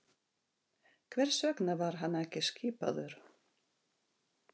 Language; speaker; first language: Icelandic; non-native, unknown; Russian